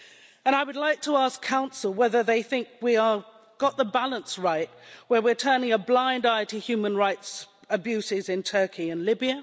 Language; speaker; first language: English; native; English